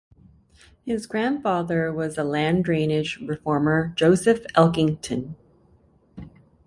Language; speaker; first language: English; native; English